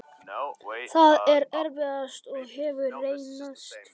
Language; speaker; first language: Icelandic; non-native, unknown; Polish